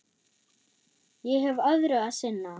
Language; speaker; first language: Icelandic; non-native, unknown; German